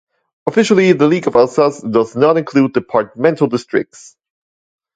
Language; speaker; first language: English; non-native, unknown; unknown